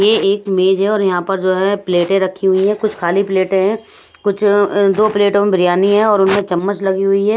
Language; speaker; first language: Hindi; non-native, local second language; Punjabi